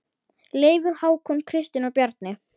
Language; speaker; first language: Icelandic; native; Icelandic